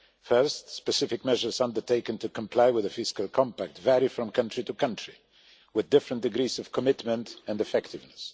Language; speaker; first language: English; non-native, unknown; Polish